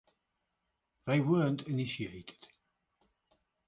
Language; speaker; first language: English; native; English